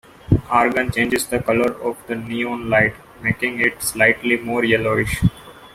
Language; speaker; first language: English; non-native, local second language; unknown